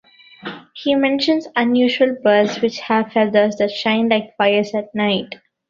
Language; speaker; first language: English; non-native, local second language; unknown